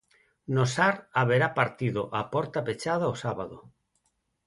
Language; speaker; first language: Galician; non-native, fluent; Spanish